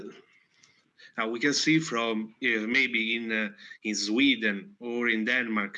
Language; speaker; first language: English; non-native, fluent; Italian